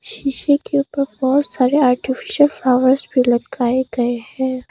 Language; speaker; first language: Hindi; non-native, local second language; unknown